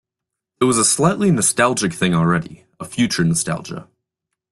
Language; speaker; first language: English; native; English